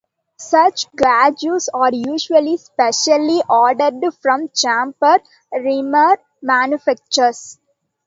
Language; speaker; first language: English; non-native, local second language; Tamil